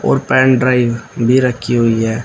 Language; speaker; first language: Hindi; native; Hindi